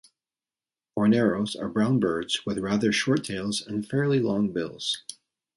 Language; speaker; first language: English; native; English